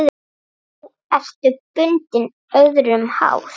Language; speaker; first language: Icelandic; native; Icelandic